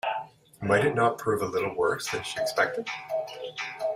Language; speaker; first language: English; native; English